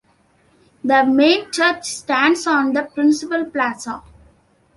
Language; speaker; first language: English; non-native, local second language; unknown